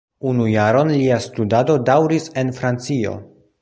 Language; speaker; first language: Esperanto; non-native, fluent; Polish